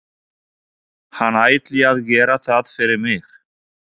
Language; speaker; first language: Icelandic; non-native, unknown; Polish